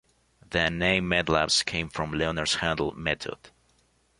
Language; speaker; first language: English; non-native, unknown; Spanish